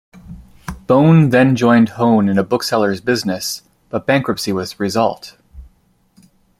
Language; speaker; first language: English; native; English